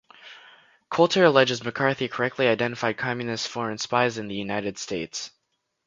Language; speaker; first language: English; native; English